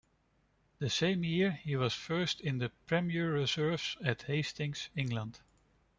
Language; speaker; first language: English; non-native, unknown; Dutch